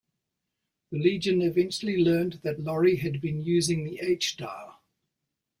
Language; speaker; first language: English; native; English